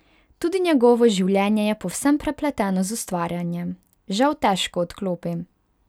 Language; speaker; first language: Slovenian; non-native, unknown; Hungarian